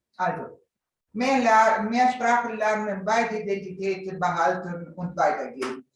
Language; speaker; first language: German; early bilingual, other home language; Italian